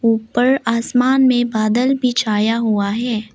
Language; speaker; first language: Hindi; non-native, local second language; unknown